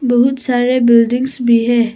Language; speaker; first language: Hindi; non-native, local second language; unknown